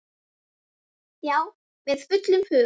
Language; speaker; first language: Icelandic; native; Icelandic